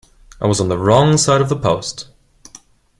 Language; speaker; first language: English; non-native, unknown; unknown